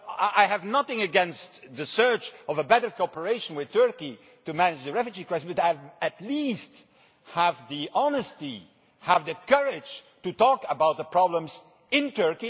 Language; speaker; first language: English; non-native, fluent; Dutch